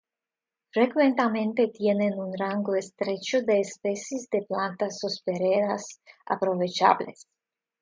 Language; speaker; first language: Spanish; non-native, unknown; Russian